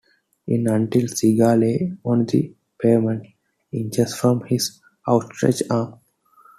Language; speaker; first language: English; non-native, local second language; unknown